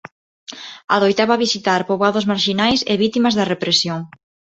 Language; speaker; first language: Galician; non-native, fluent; Spanish